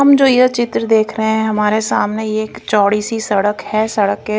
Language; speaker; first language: Hindi; non-native, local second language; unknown